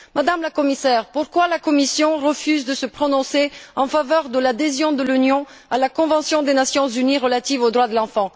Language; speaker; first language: French; non-native, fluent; Bulgarian